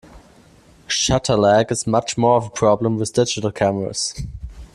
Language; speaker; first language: English; non-native, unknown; German